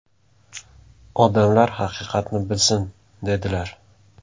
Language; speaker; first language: Uzbek; native; Uzbek